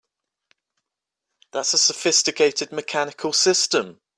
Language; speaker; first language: English; native; English